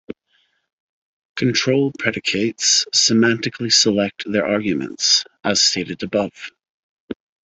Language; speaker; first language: English; native; English